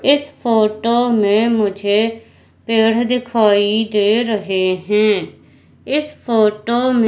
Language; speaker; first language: Hindi; native; Hindi